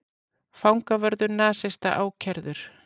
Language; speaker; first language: Icelandic; native; Icelandic